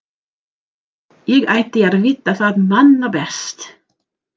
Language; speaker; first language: Icelandic; non-native, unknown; English